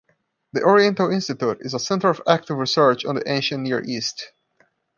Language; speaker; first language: English; non-native, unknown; Portuguese